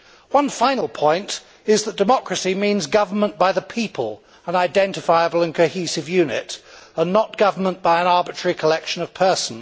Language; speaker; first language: English; native; English